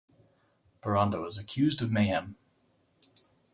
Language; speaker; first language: English; native; English